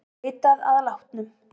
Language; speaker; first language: Icelandic; native; Icelandic